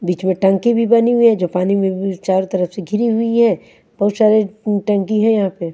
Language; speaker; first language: Hindi; native; Hindi